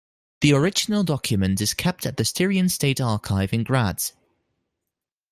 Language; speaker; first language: English; non-native, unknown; Dutch